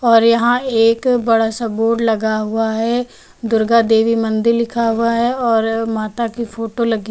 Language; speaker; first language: Hindi; native; Hindi